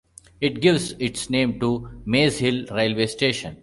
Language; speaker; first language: English; non-native, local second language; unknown